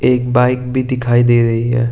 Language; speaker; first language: Hindi; non-native, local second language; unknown